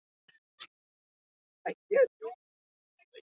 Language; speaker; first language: Icelandic; non-native, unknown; English